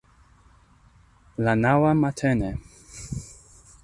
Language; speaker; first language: Esperanto; non-native, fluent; English